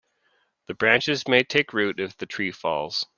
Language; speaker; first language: English; native; English